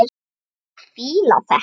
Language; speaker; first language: Icelandic; native; Icelandic